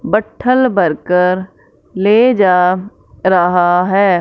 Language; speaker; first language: Hindi; non-native, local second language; Punjabi